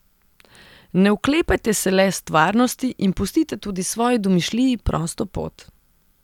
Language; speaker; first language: Slovenian; non-native, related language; Serbian